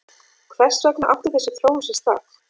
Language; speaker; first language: Icelandic; native; Icelandic